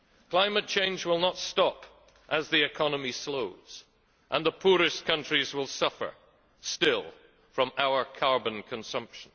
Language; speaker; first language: English; native; English